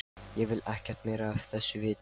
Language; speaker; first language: Icelandic; non-native, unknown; Lithuanian